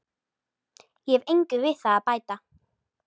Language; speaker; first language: Icelandic; native; Icelandic